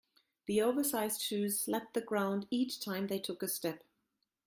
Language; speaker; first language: English; non-native, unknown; German